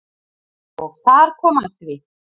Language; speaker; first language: Icelandic; native; Icelandic